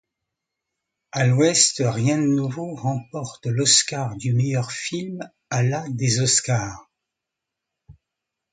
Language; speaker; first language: French; non-native, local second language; Arabic